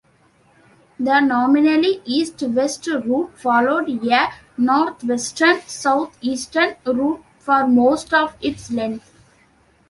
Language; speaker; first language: English; non-native, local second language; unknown